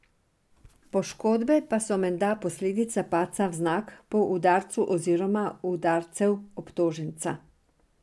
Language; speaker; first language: Slovenian; non-native, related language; Serbian